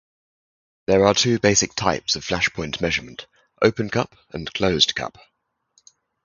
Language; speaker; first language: English; native; English